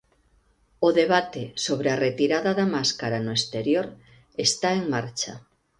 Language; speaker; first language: Galician; native; Galician